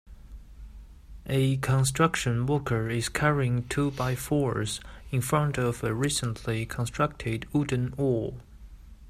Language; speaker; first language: English; native; English